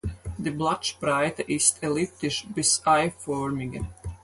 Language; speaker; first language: German; non-native, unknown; Latvian